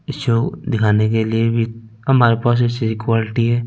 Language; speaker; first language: Hindi; non-native, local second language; Punjabi